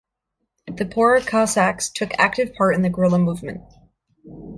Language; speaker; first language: English; native; English